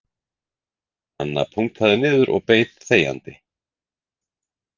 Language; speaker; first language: Icelandic; native; Icelandic